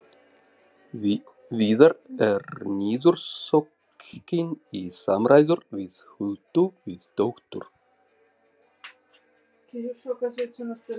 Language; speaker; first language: Icelandic; non-native, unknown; Russian